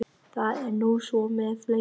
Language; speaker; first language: Icelandic; non-native, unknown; Vietnamese